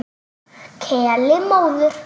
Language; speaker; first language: Icelandic; native; Icelandic